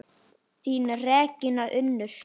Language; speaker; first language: Icelandic; native; Icelandic